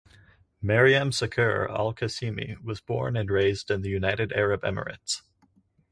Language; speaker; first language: English; native; English